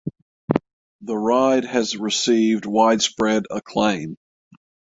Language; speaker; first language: English; native; English